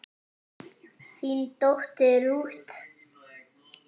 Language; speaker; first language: Icelandic; non-native, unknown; French